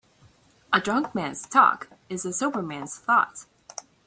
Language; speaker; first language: English; native; English